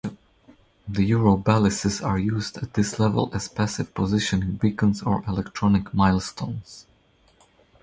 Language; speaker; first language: English; non-native, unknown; Croatian